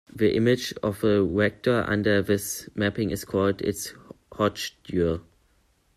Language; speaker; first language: English; non-native, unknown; German